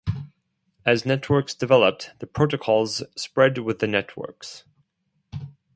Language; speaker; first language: English; non-native, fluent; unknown